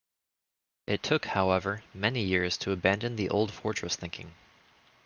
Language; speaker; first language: English; native; English